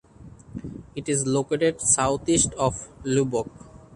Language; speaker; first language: English; non-native, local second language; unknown